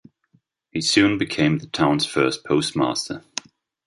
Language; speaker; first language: English; non-native, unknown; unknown